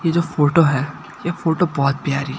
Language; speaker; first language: Hindi; non-native, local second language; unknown